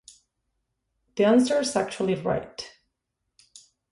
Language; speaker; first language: English; non-native, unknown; Spanish